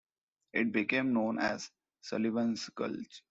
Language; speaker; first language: English; non-native, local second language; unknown